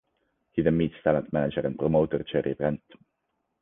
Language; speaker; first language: English; non-native, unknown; Estonian